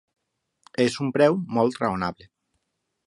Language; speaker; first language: Catalan; non-native, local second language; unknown